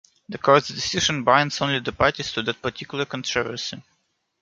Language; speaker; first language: English; non-native, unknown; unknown